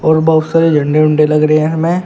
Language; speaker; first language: Hindi; native; Hindi